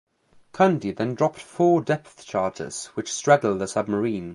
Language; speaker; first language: English; native; English